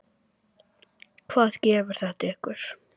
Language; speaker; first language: Icelandic; native; Icelandic